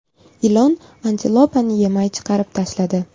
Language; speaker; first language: Uzbek; native; Uzbek